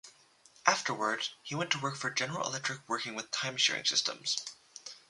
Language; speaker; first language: English; native; English